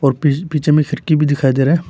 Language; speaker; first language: Hindi; non-native, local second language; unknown